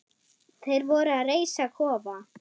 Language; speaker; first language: Icelandic; non-native, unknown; German